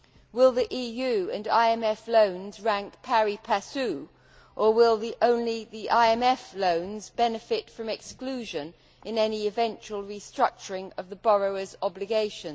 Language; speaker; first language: English; native; English